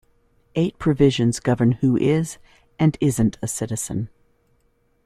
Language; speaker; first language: English; native; English